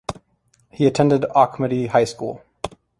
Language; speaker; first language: English; native; English